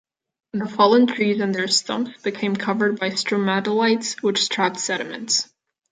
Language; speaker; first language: English; non-native, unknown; Catalan